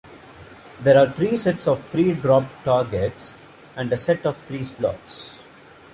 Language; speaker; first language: English; non-native, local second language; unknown